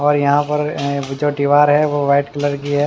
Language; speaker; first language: Hindi; native; Hindi